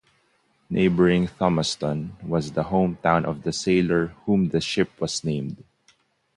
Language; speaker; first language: English; non-native, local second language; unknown